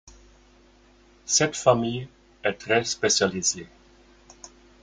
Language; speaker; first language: French; non-native, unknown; German